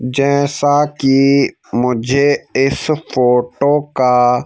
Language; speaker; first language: Hindi; native; Hindi